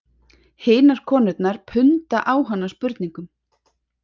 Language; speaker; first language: Icelandic; native; Icelandic